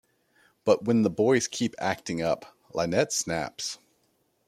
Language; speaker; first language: English; native; English